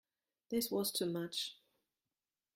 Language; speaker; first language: English; non-native, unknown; German